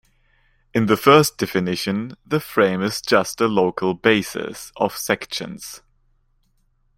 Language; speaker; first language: English; non-native, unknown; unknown